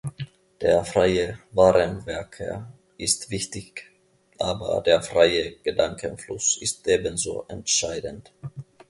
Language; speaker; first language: German; non-native, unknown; Finnish